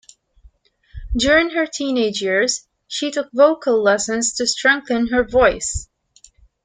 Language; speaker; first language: English; native; English